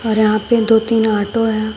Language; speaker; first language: Hindi; native; Hindi